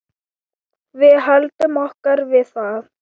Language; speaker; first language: Icelandic; non-native, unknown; Thai